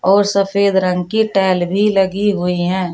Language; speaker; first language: Hindi; native; Hindi